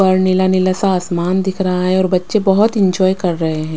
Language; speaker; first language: Hindi; non-native, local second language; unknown